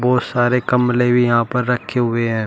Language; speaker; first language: Hindi; native; Hindi